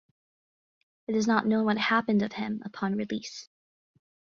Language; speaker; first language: English; native; English